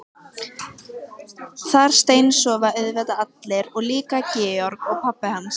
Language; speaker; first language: Icelandic; native; Icelandic